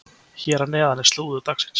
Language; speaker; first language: Icelandic; native; Icelandic